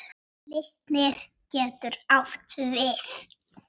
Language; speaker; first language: Icelandic; native; Icelandic